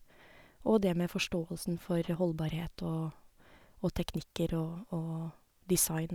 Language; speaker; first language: Norwegian; native; Norwegian